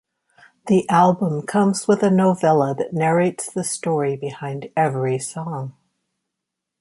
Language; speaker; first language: English; native; English